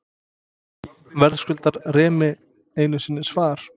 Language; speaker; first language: Icelandic; non-native, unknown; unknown